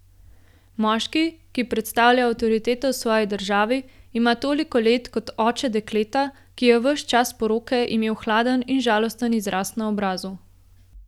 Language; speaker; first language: Slovenian; native; Slovenian